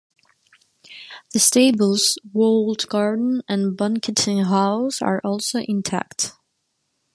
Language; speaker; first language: English; non-native, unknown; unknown